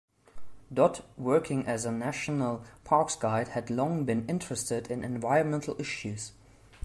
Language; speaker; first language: English; non-native, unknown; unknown